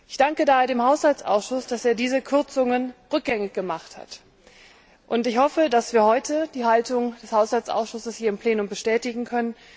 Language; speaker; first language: German; native; German